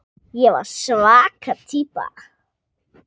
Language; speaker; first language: Icelandic; native; Icelandic